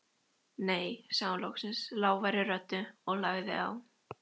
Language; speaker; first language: Icelandic; native; Icelandic